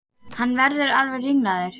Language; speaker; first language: Icelandic; native; Icelandic